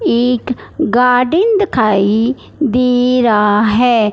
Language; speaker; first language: Hindi; non-native, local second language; Punjabi